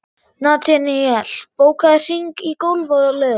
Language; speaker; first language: Icelandic; non-native, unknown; German